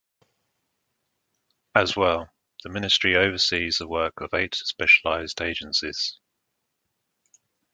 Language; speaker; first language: English; native; English